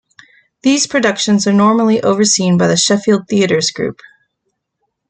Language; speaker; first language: English; native; English